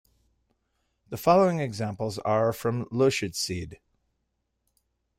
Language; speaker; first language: English; native; English